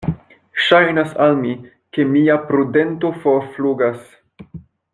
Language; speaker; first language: Esperanto; non-native, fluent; French